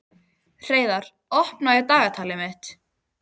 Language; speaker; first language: Icelandic; native; Icelandic